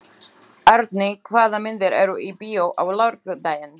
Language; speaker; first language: Icelandic; non-native, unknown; Slovak